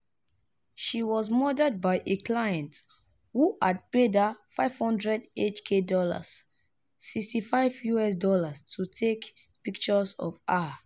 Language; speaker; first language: English; non-native, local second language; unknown